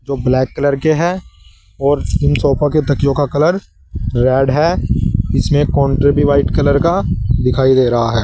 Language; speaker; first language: Hindi; native; Hindi